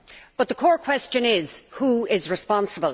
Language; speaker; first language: English; native; English